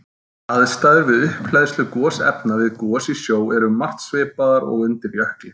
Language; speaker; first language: Icelandic; native; Icelandic